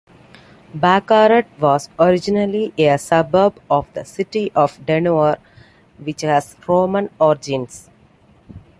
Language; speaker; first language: English; non-native, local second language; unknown